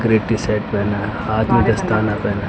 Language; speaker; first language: Hindi; native; Hindi